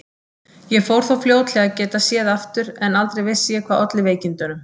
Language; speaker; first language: Icelandic; native; Icelandic